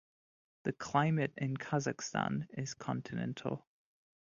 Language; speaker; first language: English; non-native, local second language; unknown